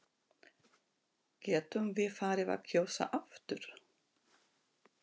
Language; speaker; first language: Icelandic; non-native, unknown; Russian